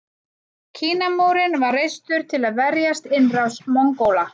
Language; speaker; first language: Icelandic; native; Icelandic